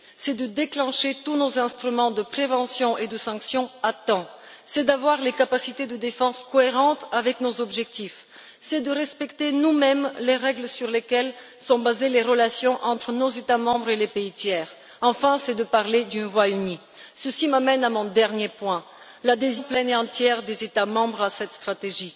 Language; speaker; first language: French; non-native, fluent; Bulgarian